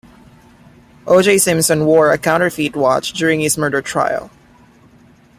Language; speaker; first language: English; non-native, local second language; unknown